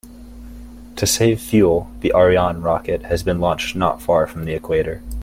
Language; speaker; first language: English; native; English